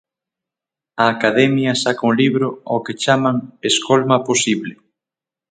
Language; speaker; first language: Galician; native; Galician